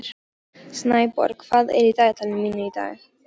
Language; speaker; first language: Icelandic; non-native, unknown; Polish